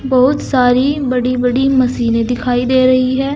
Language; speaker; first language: Hindi; native; Hindi